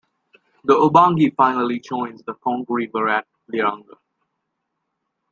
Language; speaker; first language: English; native; English